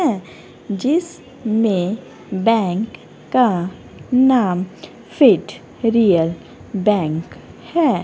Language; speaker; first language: Hindi; native; Hindi